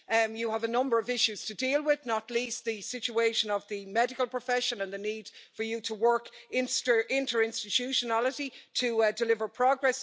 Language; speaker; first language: English; native; English